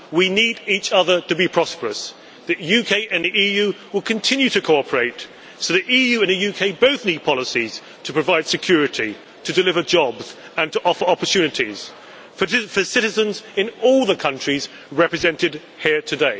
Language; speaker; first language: English; native; English